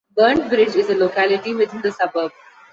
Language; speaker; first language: English; non-native, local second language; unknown